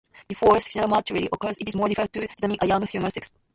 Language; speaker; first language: English; non-native, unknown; Japanese